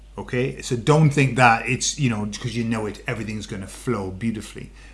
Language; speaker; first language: English; native; English